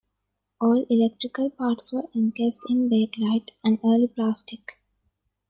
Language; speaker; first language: English; non-native, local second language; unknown